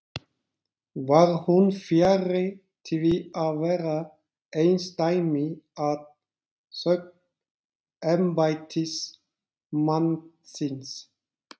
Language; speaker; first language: Icelandic; non-native, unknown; Turkish